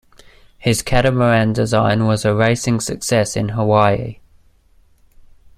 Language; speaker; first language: English; native; English